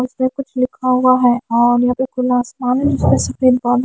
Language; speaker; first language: Hindi; non-native, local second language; Punjabi